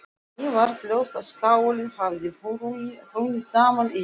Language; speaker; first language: Icelandic; non-native, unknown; Russian